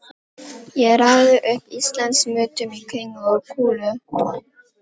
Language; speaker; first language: Icelandic; non-native, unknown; Filipino